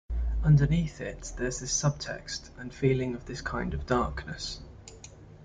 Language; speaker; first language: English; native; English